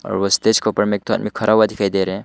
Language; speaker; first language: Hindi; non-native, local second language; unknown